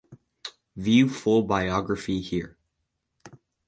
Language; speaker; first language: English; native; English